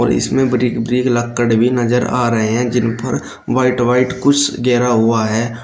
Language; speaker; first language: Hindi; native; Hindi